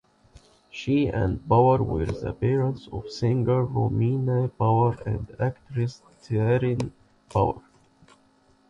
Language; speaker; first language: English; non-native, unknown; Arabic